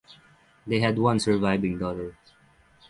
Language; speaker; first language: English; non-native, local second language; Filipino